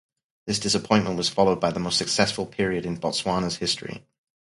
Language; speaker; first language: English; native; English